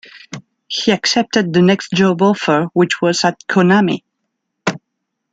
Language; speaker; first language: English; non-native, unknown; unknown